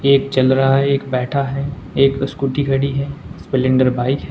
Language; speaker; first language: Hindi; native; Hindi